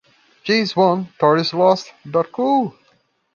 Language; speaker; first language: English; non-native, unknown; Portuguese